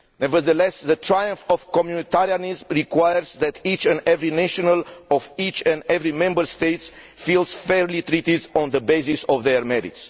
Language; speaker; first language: English; non-native, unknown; Romanian